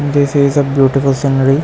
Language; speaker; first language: English; non-native, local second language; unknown